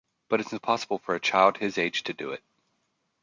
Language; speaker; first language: English; native; English